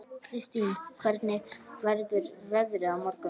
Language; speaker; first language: Icelandic; native; Icelandic